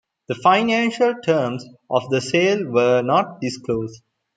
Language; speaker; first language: English; non-native, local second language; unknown